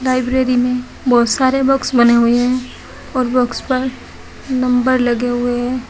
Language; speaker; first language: Hindi; native; Hindi